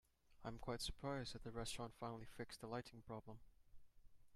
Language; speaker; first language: English; native; English